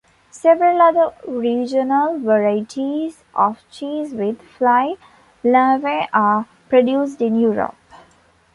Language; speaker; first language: English; non-native, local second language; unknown